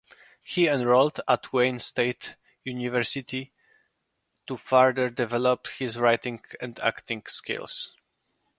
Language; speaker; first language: English; non-native, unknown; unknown